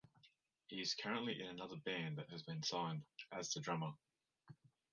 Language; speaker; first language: English; native; English